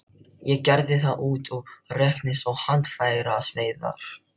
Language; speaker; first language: Icelandic; non-native, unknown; Filipino